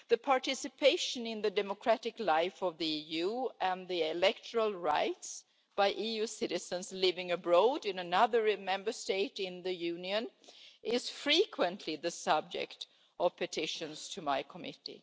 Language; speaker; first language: English; non-native, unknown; Swedish